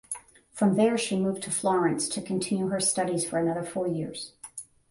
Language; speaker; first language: English; native; English